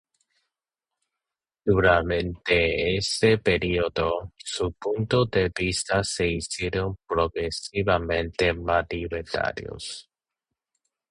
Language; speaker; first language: Spanish; non-native, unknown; Chinese